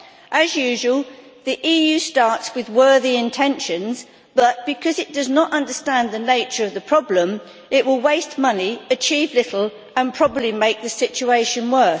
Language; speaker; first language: English; native; English